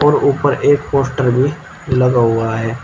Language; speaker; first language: Hindi; native; Hindi